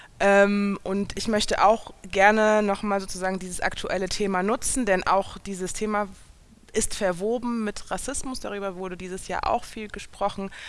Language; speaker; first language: German; native; German